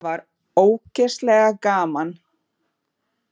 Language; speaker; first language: Icelandic; non-native, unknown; Portuguese